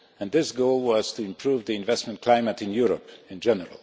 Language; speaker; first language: English; non-native, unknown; Polish